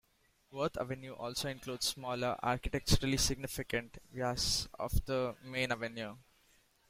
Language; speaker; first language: English; non-native, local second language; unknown